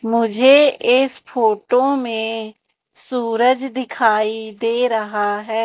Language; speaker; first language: Hindi; native; Hindi